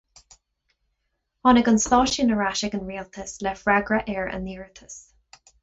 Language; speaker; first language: Irish; non-native, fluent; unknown